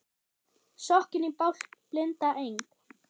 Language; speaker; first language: Icelandic; non-native, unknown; German